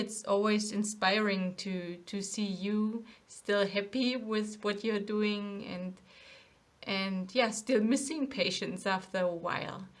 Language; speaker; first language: English; non-native, fluent; German